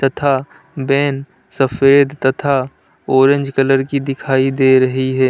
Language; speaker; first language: Hindi; native; Hindi